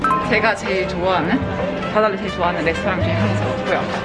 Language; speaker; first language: Korean; native; Korean